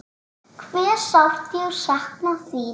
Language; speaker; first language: Icelandic; native; Icelandic